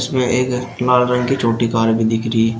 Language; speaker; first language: Hindi; native; Hindi